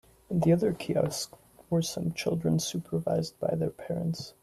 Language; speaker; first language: English; native; English